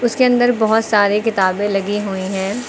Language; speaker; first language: Hindi; native; Hindi